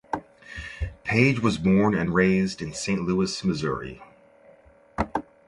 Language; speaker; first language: English; native; English